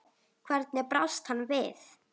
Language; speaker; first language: Icelandic; native; Icelandic